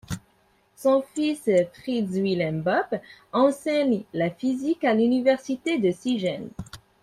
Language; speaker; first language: French; non-native, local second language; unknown